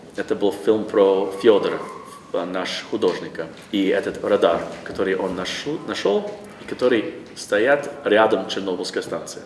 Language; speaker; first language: Russian; non-native, learner; English